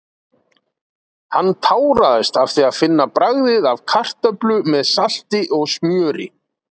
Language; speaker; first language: Icelandic; native; Icelandic